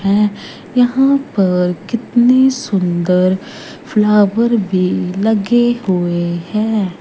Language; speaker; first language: Hindi; non-native, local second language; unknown